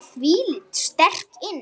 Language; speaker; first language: Icelandic; native; Icelandic